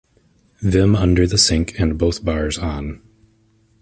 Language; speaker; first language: English; native; English